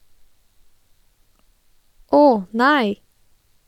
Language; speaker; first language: Norwegian; non-native, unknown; Persian